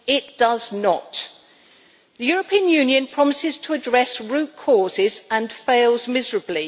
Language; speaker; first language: English; native; English